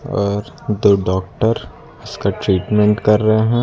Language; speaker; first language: Hindi; native; Hindi